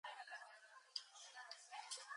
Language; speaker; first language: English; native; English